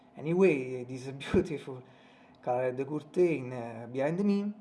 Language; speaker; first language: English; non-native, learner; Italian